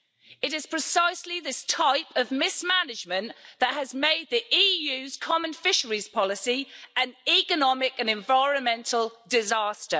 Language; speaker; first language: English; native; English